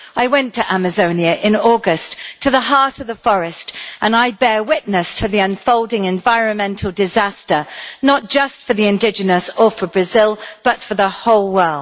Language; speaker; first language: English; native; English